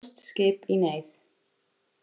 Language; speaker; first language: Icelandic; native; Icelandic